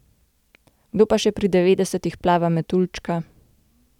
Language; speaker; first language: Slovenian; native; Slovenian